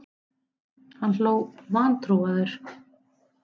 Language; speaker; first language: Icelandic; native; Icelandic